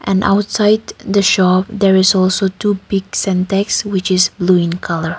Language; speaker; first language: English; non-native, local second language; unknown